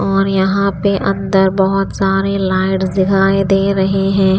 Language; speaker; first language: Hindi; non-native, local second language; Punjabi